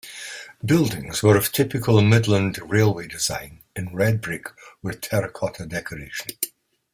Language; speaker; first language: English; native; English